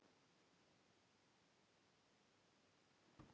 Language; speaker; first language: Icelandic; native; Icelandic